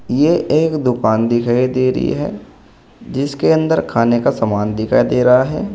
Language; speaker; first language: Hindi; native; Hindi